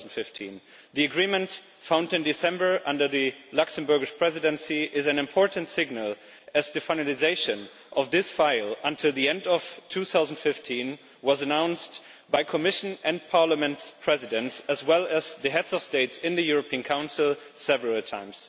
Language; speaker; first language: English; non-native, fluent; German